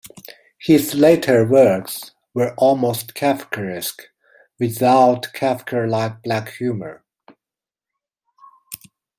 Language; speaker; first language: English; non-native, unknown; Chinese